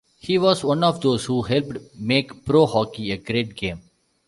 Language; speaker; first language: English; non-native, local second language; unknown